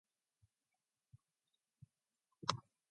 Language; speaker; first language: English; non-native, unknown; Mongolian